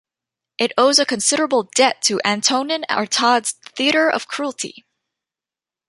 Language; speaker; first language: English; native; English